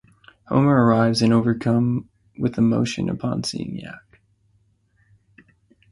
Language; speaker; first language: English; native; English